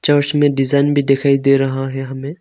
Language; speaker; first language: Hindi; non-native, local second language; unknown